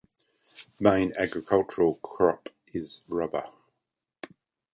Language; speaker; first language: English; native; English